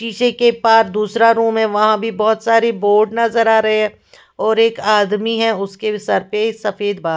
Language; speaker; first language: Hindi; non-native, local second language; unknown